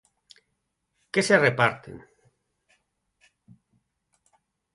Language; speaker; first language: Galician; non-native, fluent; Spanish